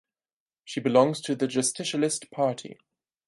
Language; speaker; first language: English; non-native, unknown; German